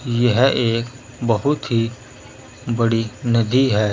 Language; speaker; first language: Hindi; native; Hindi